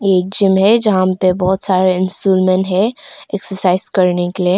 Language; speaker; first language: Hindi; non-native, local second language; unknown